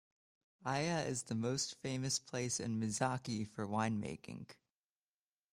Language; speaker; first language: English; native; English